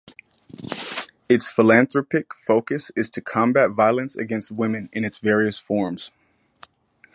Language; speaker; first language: English; native; English